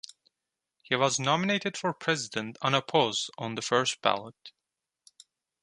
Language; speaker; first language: English; non-native, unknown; Turkish